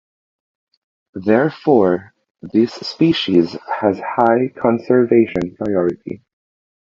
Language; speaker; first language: English; non-native, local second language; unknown